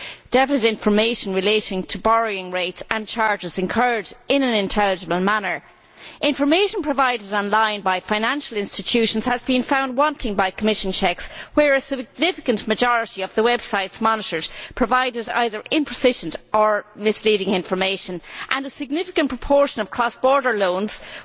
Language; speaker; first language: English; native; English